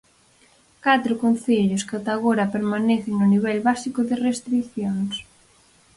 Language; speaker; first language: Galician; native; Galician